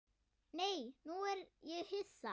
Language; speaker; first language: Icelandic; non-native, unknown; German